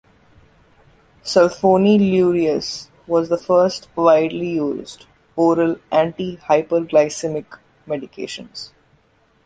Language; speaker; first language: English; non-native, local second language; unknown